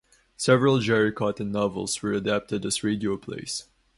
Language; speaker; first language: English; non-native, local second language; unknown